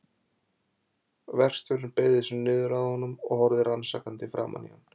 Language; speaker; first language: Icelandic; native; Icelandic